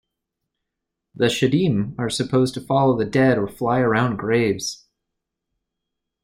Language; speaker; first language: English; native; English